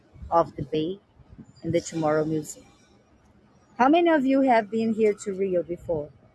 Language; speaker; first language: English; non-native, fluent; Portuguese